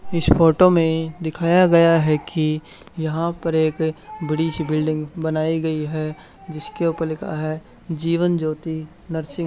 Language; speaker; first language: Hindi; native; Hindi